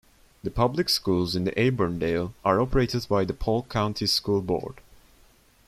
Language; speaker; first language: English; non-native, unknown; Turkish